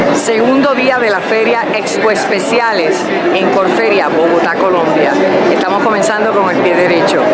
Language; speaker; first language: Spanish; native; Spanish